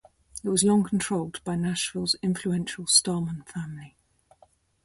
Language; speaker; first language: English; native; English